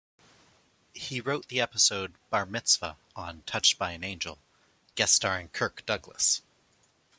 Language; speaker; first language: English; native; English